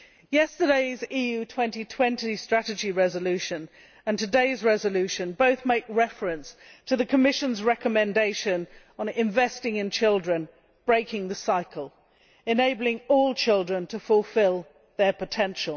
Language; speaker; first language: English; native; English